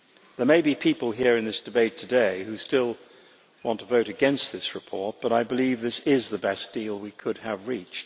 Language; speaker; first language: English; native; English